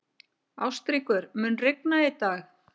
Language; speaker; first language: Icelandic; native; Icelandic